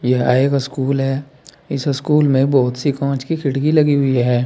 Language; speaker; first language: Hindi; native; Hindi